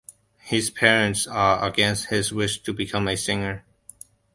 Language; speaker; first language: English; non-native, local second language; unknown